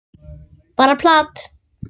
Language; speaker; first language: Icelandic; native; Icelandic